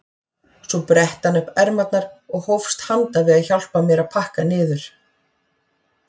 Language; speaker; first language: Icelandic; native; Icelandic